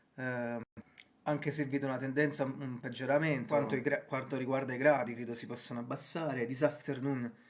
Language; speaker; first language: Italian; native; Italian